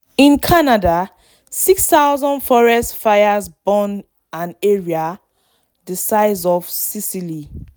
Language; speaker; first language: English; non-native, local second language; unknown